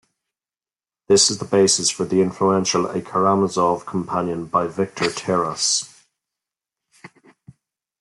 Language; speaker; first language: English; native; English